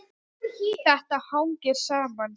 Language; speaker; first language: Icelandic; non-native, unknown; English